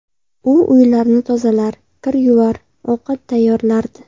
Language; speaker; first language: Uzbek; native; Uzbek